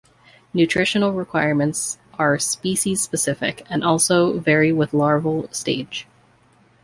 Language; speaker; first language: English; native; English